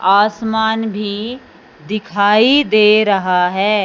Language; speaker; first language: Hindi; non-native, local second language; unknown